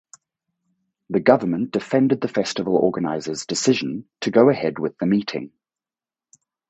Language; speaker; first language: English; native; English